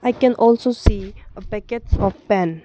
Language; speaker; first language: English; non-native, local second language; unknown